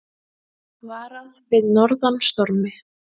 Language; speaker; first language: Icelandic; native; Icelandic